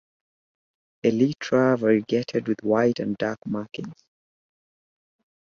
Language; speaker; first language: English; native; English